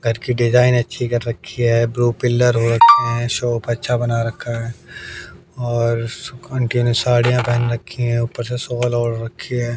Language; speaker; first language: Hindi; native; Hindi